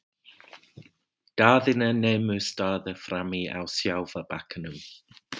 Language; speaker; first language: Icelandic; non-native, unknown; English